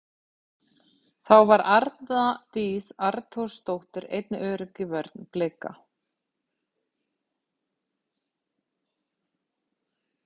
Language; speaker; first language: Icelandic; native; Icelandic